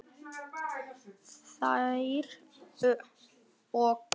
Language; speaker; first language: Icelandic; non-native, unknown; Vietnamese